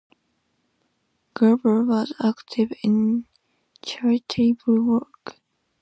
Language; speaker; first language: English; non-native, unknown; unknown